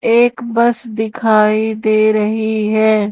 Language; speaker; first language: Hindi; native; Hindi